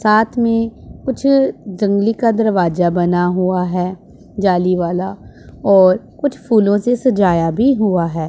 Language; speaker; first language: Hindi; non-native, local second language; Punjabi